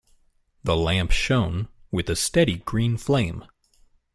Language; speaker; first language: English; native; English